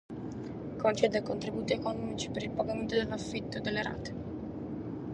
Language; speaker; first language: Sardinian; native; Sardinian